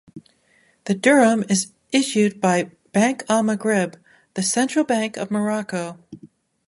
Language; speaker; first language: English; native; English